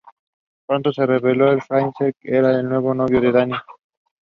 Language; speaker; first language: English; non-native, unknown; Spanish